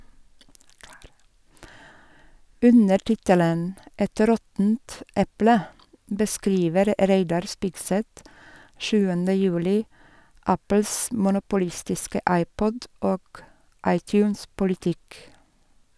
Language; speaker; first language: Norwegian; non-native, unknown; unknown